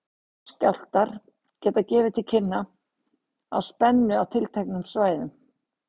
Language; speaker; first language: Icelandic; native; Icelandic